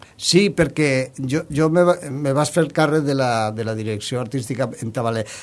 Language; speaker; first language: Catalan; non-native, local second language; Spanish